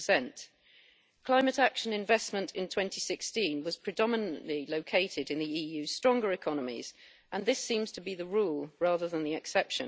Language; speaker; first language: English; native; English